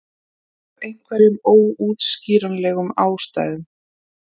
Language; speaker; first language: Icelandic; native; Icelandic